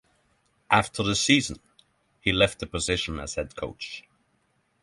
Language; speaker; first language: English; non-native, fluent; Norwegian